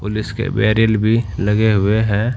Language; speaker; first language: Hindi; native; Hindi